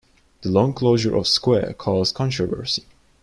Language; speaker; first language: English; non-native, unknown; Turkish